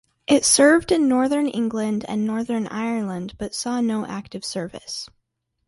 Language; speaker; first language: English; native; English